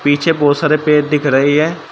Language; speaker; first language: Hindi; native; Hindi